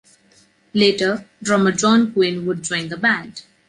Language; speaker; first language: English; non-native, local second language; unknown